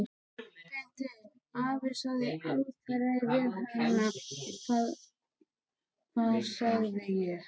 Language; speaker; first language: Icelandic; native; Icelandic